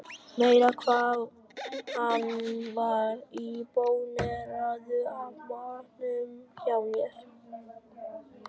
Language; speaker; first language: Icelandic; non-native, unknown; Vietnamese